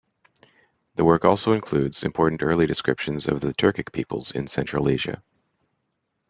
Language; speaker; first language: English; native; English